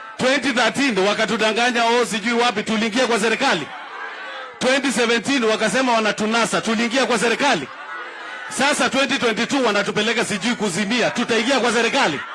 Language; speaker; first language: Swahili; non-native, local second language; Kamba